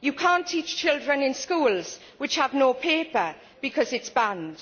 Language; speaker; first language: English; native; English